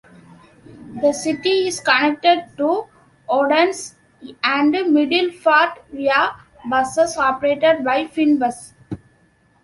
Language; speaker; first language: English; non-native, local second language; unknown